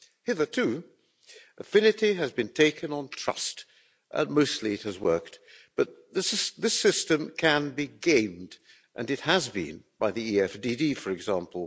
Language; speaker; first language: English; non-native, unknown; Hungarian